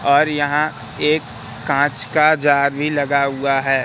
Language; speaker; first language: Hindi; native; Hindi